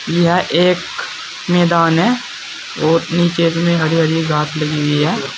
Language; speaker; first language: Hindi; native; Hindi